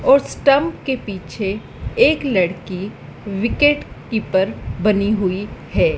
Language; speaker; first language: Hindi; native; Hindi